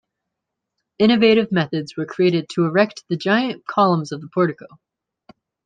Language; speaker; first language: English; native; English